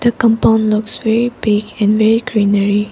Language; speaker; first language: English; non-native, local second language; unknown